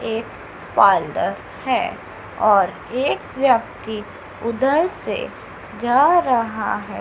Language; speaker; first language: Hindi; native; Hindi